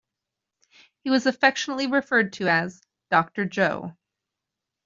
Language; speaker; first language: English; native; English